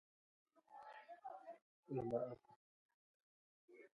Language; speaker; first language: English; native; English